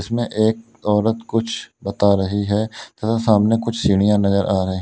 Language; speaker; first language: Hindi; native; Hindi